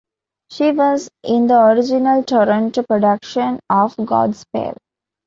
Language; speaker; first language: English; non-native, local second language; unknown